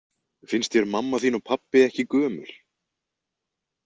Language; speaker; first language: Icelandic; native; Icelandic